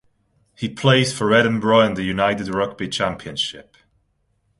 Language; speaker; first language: English; non-native, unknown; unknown